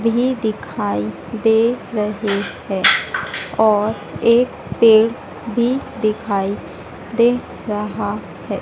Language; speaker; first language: Hindi; native; Hindi